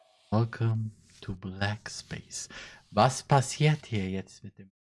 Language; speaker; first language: German; native; German